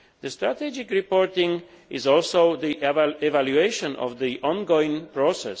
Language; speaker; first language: English; non-native, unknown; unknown